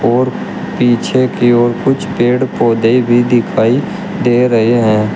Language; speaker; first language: Hindi; native; Hindi